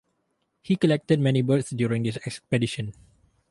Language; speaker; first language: English; non-native, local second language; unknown